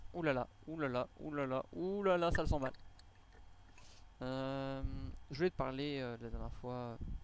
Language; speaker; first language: French; native; French